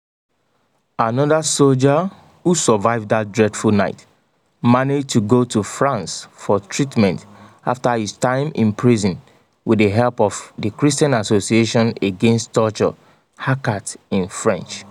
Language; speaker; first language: English; non-native, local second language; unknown